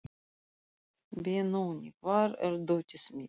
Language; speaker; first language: Icelandic; non-native, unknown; Russian